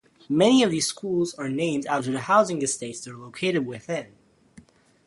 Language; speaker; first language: English; native; English